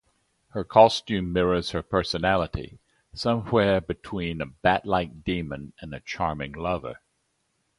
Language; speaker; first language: English; native; English